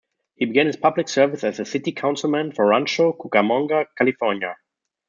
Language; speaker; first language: English; non-native, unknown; German